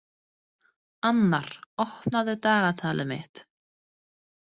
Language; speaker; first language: Icelandic; non-native, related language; Danish